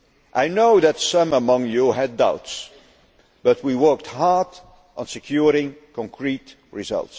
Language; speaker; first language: English; non-native, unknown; Dutch